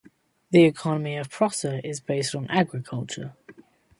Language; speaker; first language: English; native; English